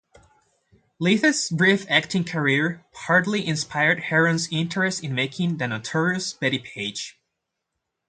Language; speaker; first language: English; native; English